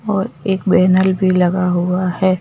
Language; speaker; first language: Hindi; native; Hindi